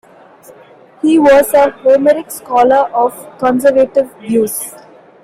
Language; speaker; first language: English; non-native, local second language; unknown